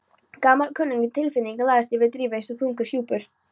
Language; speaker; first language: Icelandic; non-native, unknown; Polish